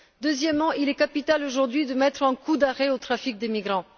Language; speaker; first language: French; non-native, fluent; Bulgarian